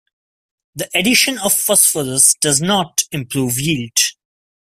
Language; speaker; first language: English; non-native, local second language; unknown